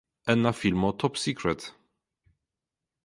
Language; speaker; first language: Esperanto; non-native, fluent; Polish